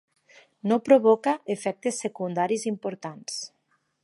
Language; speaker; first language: Catalan; native; Catalan